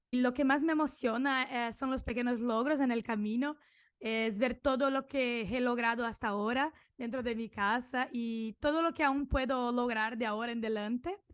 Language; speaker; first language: Spanish; non-native, related language; Portuguese